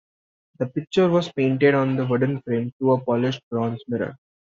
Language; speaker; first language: English; non-native, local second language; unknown